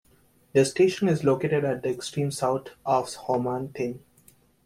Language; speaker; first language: English; native; English